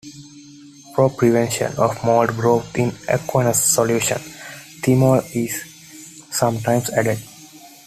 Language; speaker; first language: English; non-native, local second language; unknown